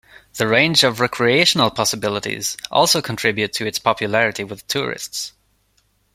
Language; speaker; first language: English; non-native, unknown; Swedish